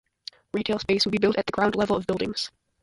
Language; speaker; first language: English; native; English